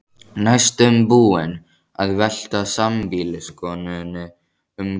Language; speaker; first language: Icelandic; native; Icelandic